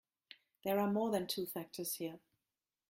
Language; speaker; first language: English; non-native, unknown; German